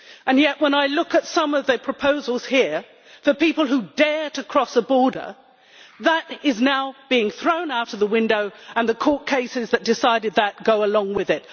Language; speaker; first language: English; native; English